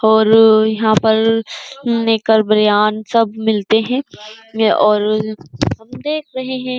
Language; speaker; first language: Hindi; native; Hindi